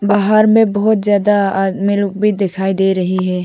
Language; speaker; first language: Hindi; non-native, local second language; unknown